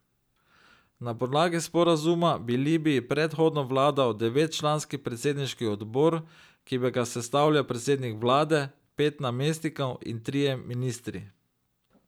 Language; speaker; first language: Slovenian; native; Slovenian